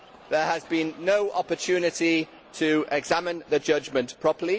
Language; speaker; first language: English; native; English